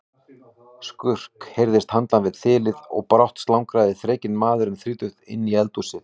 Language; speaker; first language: Icelandic; native; Icelandic